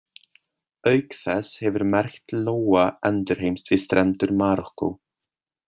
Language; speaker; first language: Icelandic; non-native, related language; Swedish